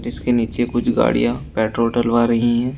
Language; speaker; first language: Hindi; native; Hindi